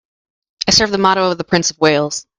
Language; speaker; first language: English; native; English